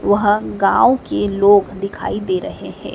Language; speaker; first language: Hindi; native; Hindi